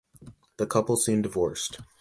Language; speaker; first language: English; native; English